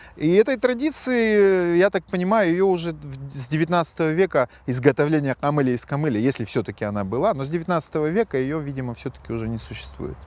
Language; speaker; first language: Russian; native; Russian